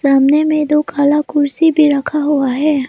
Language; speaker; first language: Hindi; non-native, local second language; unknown